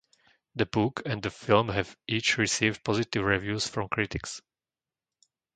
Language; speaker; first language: English; non-native, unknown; Slovak